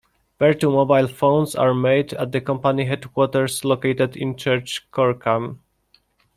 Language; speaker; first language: English; non-native, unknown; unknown